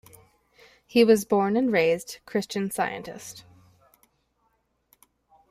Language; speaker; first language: English; native; English